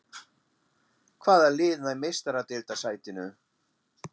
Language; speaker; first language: Icelandic; non-native, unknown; German